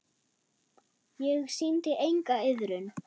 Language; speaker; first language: Icelandic; non-native, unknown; German